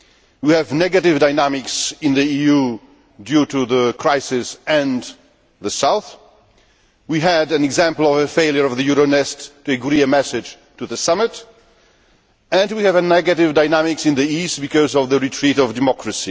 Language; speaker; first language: English; non-native, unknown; Polish